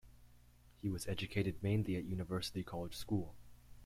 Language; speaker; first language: English; native; English